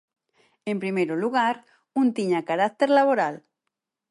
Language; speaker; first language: Galician; native; Galician